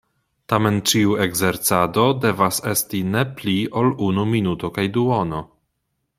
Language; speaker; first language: Esperanto; non-native, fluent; Polish